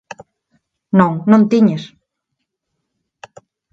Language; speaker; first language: Galician; non-native, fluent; Spanish